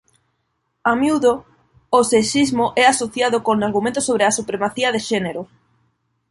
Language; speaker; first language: Galician; non-native, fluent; Spanish